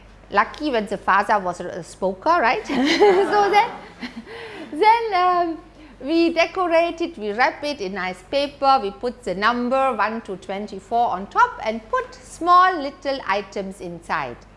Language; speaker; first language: English; non-native, fluent; German